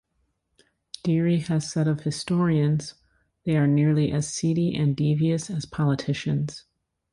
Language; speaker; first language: English; native; English